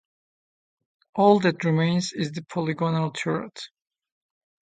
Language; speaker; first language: English; non-native, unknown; Turkish